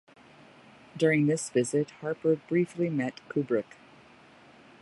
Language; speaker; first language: English; native; English